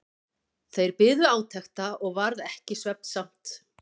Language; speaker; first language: Icelandic; native; Icelandic